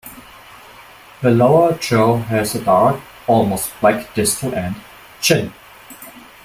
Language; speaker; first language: English; non-native, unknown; German